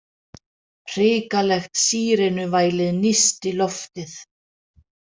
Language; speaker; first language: Icelandic; non-native, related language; Danish